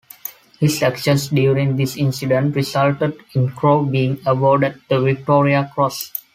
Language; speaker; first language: English; non-native, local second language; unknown